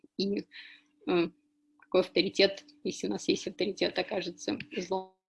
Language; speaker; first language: Russian; native; Russian